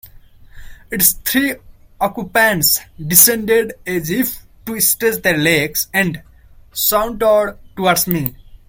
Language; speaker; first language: English; non-native, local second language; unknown